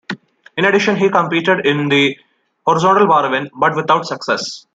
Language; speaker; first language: English; non-native, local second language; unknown